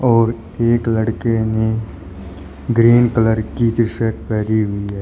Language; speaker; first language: Hindi; native; Hindi